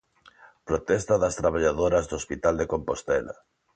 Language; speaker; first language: Galician; non-native, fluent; Spanish